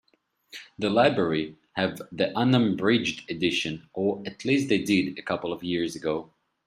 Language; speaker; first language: English; non-native, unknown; Russian